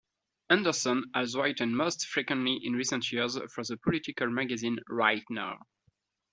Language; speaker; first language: English; non-native, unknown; French